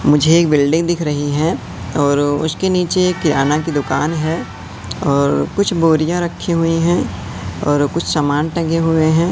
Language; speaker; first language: Hindi; native; Hindi